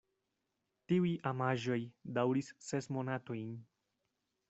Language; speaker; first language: Esperanto; non-native, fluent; Spanish